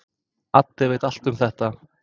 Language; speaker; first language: Icelandic; non-native, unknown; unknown